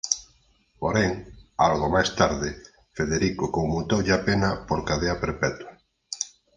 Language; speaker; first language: Galician; native; Galician